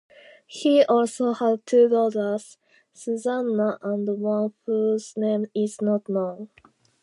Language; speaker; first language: English; non-native, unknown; Japanese